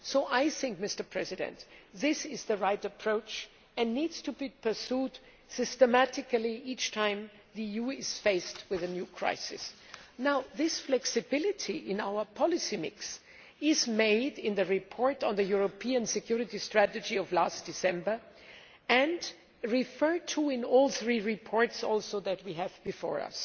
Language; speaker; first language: English; non-native, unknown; German